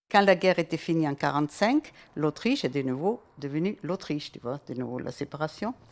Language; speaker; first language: French; non-native, fluent; German